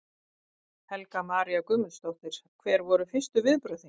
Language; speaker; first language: Icelandic; native; Icelandic